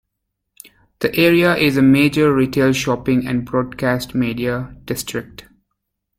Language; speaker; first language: English; native; English